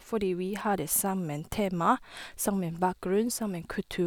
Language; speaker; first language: Norwegian; non-native, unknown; Chinese